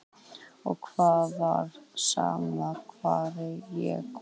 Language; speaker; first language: Icelandic; native; Icelandic